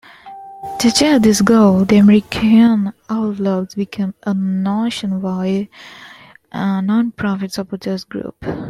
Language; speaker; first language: English; non-native, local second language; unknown